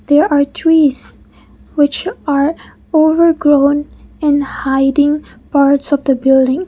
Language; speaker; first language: English; non-native, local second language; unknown